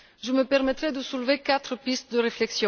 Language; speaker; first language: French; non-native, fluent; Bulgarian